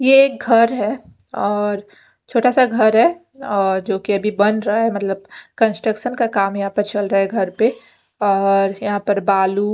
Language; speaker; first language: Hindi; non-native, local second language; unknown